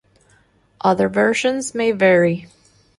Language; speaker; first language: English; non-native, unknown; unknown